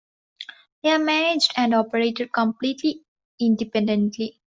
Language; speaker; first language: English; non-native, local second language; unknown